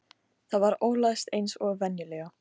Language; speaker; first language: Icelandic; non-native, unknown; Polish